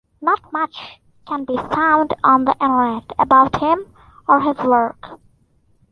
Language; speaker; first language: English; non-native, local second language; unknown